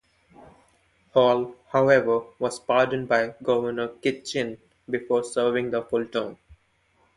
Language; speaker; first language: English; non-native, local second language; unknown